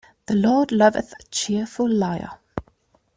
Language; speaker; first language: English; native; English